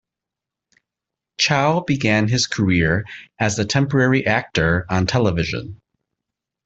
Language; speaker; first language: English; native; English